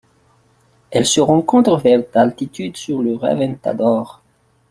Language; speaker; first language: French; non-native, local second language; Malagasy